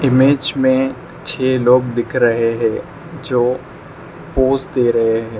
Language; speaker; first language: Hindi; non-native, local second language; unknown